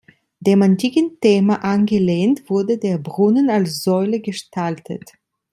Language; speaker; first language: German; non-native, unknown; Italian